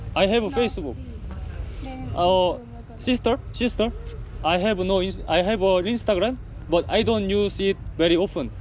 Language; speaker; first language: English; non-native, learner; Korean